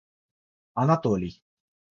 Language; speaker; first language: Russian; non-native, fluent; Georgian